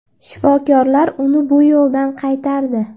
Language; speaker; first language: Uzbek; native; Uzbek